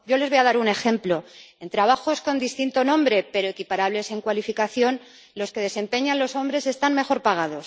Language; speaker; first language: Spanish; native; Spanish